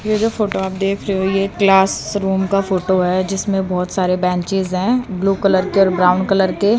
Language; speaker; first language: Hindi; native; Hindi